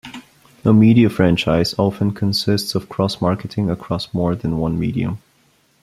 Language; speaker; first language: English; non-native, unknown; Bulgarian